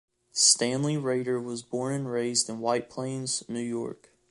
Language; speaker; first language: English; native; English